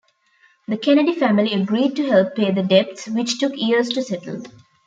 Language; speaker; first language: English; non-native, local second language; Tamil